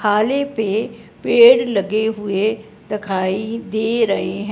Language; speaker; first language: Hindi; non-native, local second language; Punjabi